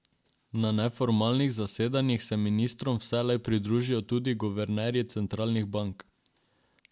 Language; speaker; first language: Slovenian; non-native, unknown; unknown